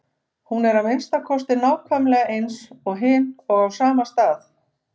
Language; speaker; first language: Icelandic; native; Icelandic